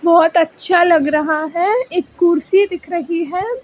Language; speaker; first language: Hindi; non-native, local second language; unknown